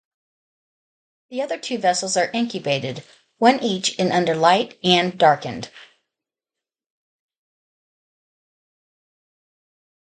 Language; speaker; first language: English; native; English